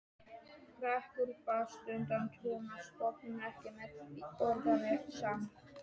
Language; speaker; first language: Icelandic; non-native, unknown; Polish